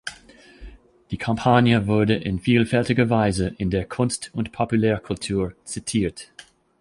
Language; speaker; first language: German; non-native, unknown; English